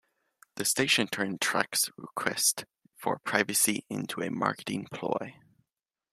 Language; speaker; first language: English; native; English